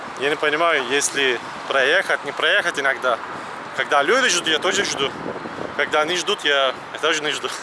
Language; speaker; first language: Russian; non-native, fluent; Turkish